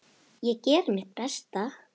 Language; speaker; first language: Icelandic; native; Icelandic